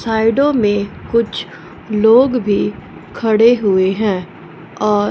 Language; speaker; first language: Hindi; non-native, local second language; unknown